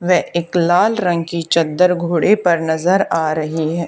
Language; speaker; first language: Hindi; native; Hindi